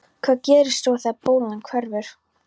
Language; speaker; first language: Icelandic; non-native, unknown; Polish